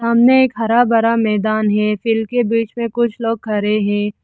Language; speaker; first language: Hindi; non-native, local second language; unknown